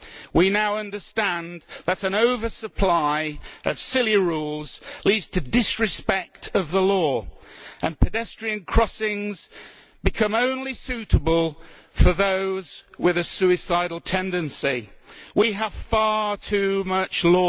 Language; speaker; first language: English; native; English